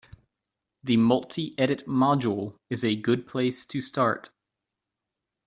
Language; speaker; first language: English; native; English